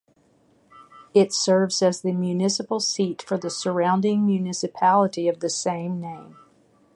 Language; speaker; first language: English; native; English